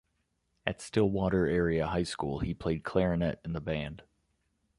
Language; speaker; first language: English; native; English